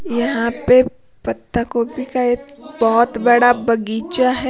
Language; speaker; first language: Hindi; non-native, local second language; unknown